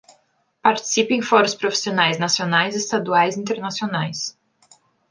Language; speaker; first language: Portuguese; native; Portuguese